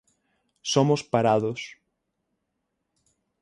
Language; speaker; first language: Galician; native; Galician